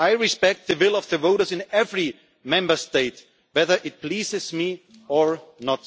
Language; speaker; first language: English; non-native, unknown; German